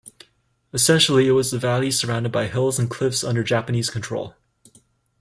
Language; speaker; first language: English; native; English